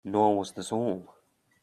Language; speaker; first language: English; native; English